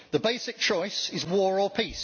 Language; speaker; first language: English; native; English